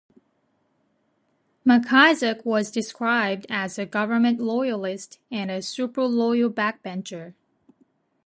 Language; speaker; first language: English; non-native, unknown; Japanese